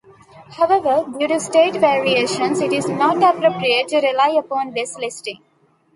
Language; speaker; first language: English; non-native, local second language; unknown